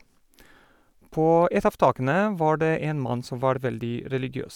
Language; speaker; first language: Norwegian; non-native, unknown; Polish